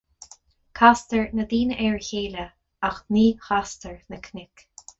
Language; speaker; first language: Irish; non-native, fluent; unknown